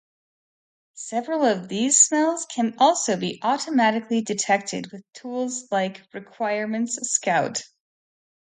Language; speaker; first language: English; native; English